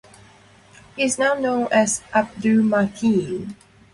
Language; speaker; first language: English; non-native, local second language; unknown